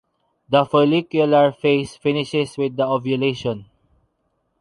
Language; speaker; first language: English; non-native, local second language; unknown